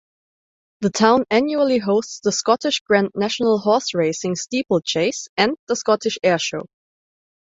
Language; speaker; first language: English; non-native, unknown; German